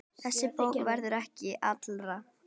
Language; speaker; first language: Icelandic; native; Icelandic